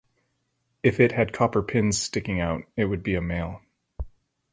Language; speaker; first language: English; native; English